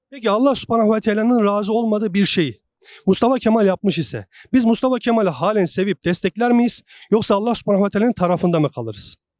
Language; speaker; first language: Turkish; native; Turkish